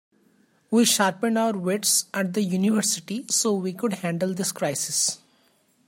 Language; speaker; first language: English; non-native, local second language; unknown